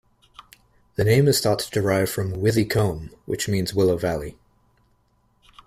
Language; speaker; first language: English; native; English